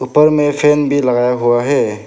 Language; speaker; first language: Hindi; non-native, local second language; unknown